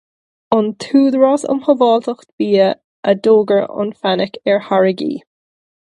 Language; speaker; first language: Irish; non-native, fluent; English